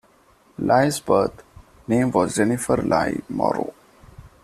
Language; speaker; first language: English; non-native, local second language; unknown